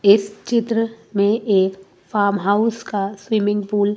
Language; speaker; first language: Hindi; native; Hindi